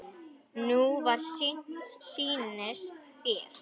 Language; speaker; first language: Icelandic; native; Icelandic